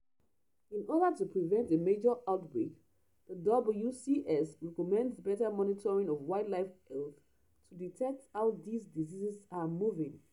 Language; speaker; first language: English; non-native, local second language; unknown